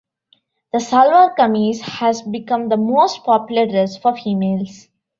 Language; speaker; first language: English; non-native, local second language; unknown